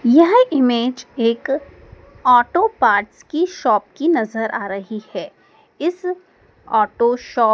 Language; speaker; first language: Hindi; native; Hindi